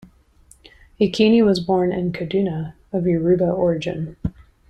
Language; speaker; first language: English; native; English